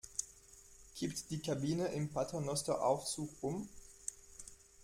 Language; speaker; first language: German; non-native, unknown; French